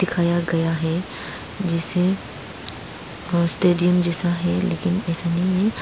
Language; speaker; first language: Hindi; non-native, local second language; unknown